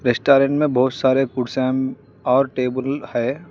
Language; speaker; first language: Hindi; non-native, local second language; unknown